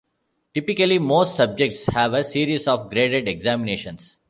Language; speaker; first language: English; non-native, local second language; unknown